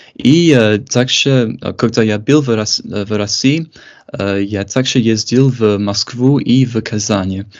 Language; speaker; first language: Russian; non-native, fluent; English